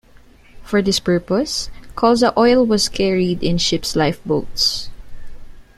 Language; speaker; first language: English; non-native, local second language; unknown